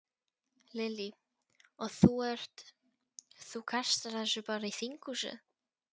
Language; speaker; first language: Icelandic; non-native, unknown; Polish